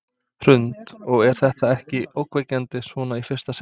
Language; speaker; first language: Icelandic; non-native, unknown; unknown